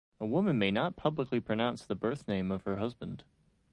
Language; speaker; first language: English; native; English